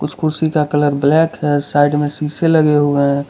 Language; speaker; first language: Hindi; non-native, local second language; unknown